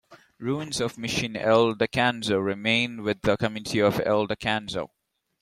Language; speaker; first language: English; non-native, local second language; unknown